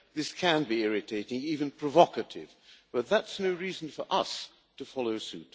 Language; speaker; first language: English; non-native, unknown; Hungarian